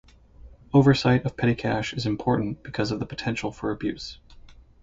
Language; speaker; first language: English; native; English